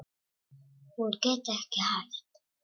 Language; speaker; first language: Icelandic; non-native, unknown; Czech